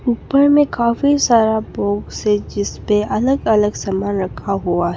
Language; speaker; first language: Hindi; non-native, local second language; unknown